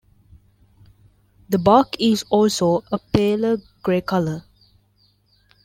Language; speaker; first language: English; non-native, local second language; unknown